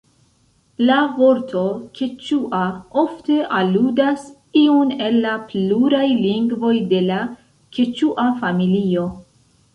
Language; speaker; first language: Esperanto; non-native, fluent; Central Kurdish